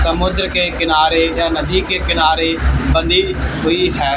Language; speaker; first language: Hindi; native; Hindi